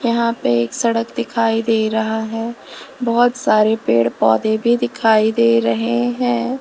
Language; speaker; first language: Hindi; native; Hindi